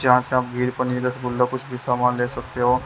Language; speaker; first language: Hindi; native; Hindi